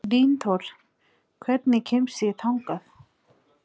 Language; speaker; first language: Icelandic; non-native, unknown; Nepali